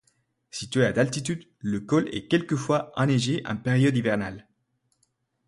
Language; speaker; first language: French; non-native, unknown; Spanish